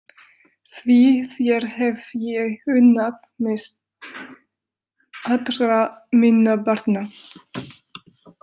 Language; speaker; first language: Icelandic; non-native, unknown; French